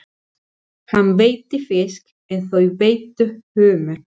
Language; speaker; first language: Icelandic; non-native, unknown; Spanish